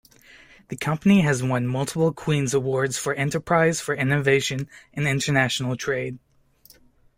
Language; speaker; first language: English; native; English